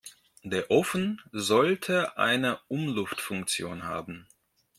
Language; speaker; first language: German; non-native, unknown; Russian